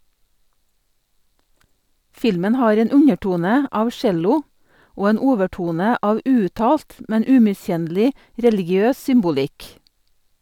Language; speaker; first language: Norwegian; native; Norwegian